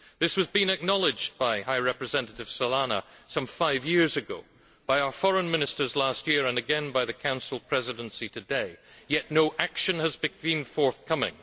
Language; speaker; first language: English; native; English